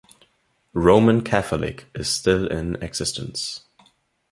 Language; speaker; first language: English; non-native, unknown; German